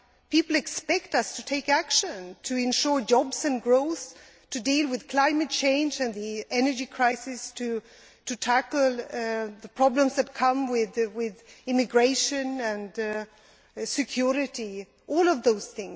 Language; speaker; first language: English; non-native, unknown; Swedish